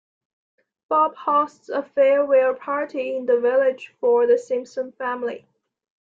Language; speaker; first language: English; non-native, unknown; Chinese